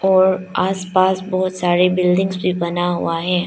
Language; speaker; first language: Hindi; non-native, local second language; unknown